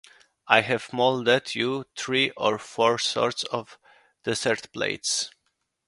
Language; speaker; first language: English; non-native, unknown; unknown